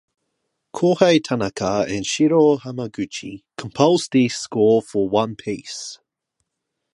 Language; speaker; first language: English; non-native, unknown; Japanese